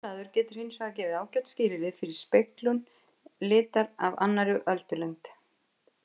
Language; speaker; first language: Icelandic; native; Icelandic